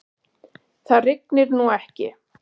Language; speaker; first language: Icelandic; native; Icelandic